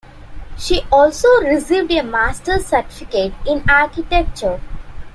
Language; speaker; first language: English; non-native, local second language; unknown